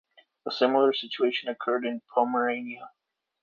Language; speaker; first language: English; native; English